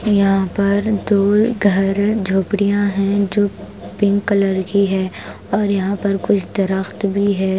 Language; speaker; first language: Hindi; non-native, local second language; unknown